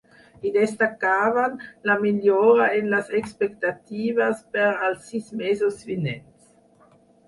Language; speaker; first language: Catalan; non-native, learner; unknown